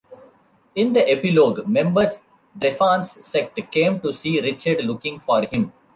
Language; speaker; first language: English; non-native, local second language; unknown